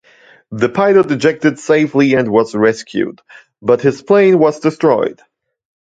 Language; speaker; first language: English; non-native, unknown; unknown